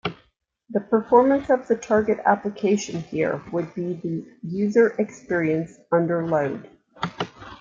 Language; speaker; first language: English; native; English